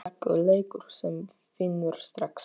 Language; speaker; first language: Icelandic; non-native, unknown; Polish